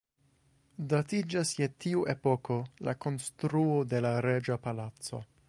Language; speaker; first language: Esperanto; non-native, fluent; English